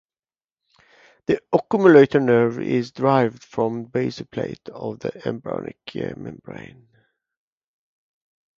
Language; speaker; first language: English; native; English